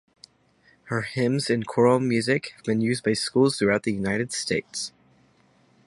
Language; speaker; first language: English; native; English